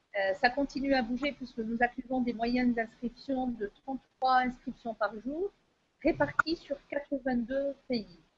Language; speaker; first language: French; non-native, local second language; Arabic